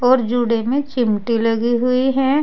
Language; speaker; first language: Hindi; native; Hindi